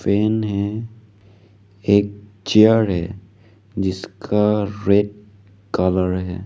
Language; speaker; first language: Hindi; non-native, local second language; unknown